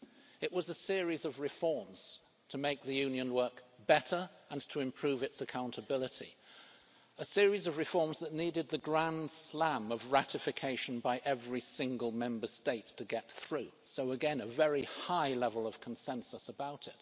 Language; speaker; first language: English; native; English